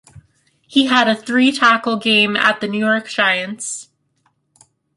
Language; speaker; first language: English; native; English